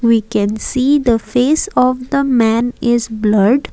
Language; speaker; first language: English; non-native, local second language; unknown